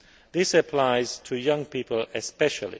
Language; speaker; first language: English; non-native, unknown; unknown